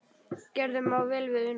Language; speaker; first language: Icelandic; native; Icelandic